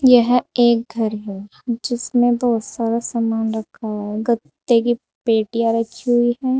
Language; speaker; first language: Hindi; native; Hindi